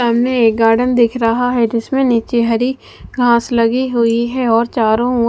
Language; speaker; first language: Hindi; non-native, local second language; Punjabi